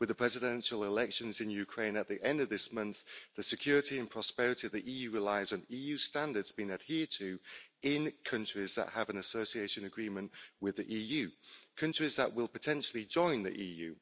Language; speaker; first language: English; native; English